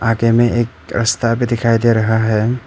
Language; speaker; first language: Hindi; non-native, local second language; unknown